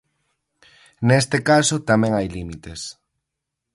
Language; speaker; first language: Galician; native; Galician